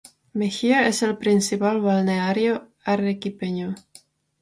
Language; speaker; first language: Spanish; non-native, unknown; Czech